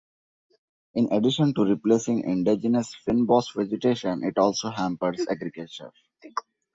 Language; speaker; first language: English; non-native, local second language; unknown